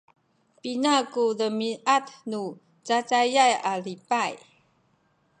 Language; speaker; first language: Sakizaya; non-native, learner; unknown